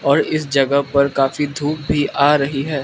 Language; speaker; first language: Hindi; non-native, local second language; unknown